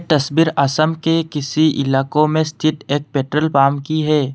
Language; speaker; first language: Hindi; non-native, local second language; Assamese